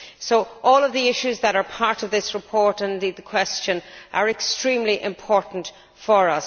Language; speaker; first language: English; native; English